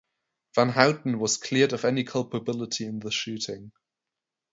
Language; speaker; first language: English; non-native, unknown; German